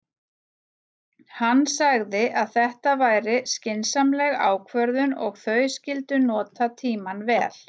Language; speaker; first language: Icelandic; native; Icelandic